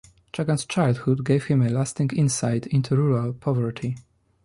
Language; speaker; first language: English; non-native, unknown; Polish